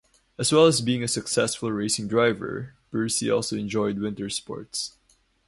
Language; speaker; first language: English; non-native, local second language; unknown